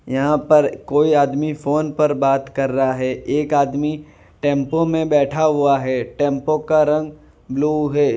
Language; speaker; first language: Hindi; non-native, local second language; Gujarati